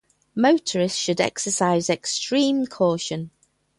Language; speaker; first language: English; native; English